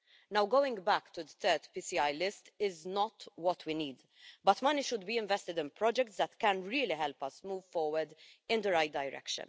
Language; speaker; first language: English; non-native, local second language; Maltese